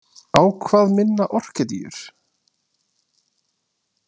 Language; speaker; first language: Icelandic; native; Icelandic